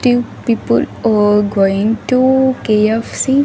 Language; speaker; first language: English; non-native, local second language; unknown